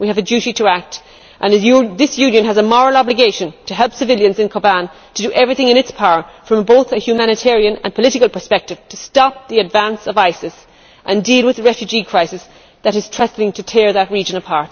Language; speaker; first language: English; native; English